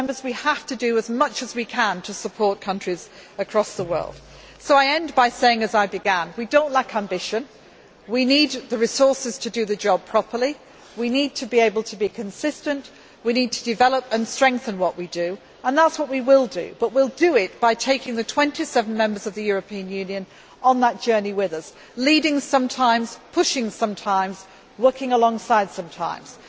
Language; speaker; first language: English; native; English